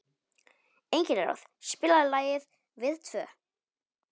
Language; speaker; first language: Icelandic; non-native, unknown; Polish